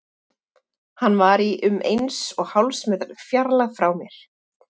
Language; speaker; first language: Icelandic; native; Icelandic